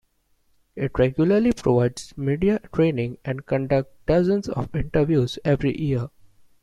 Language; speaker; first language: English; non-native, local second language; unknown